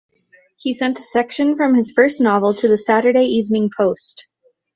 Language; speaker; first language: English; native; English